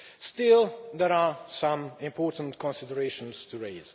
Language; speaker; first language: English; non-native, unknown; Hungarian